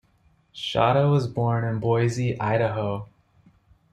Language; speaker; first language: English; native; English